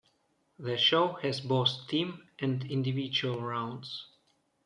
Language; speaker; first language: English; non-native, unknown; Russian